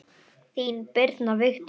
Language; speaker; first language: Icelandic; native; Icelandic